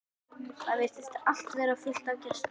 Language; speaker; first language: Icelandic; native; Icelandic